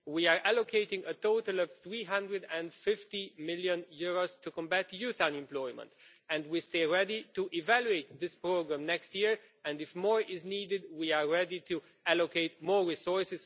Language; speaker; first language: English; non-native, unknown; Romanian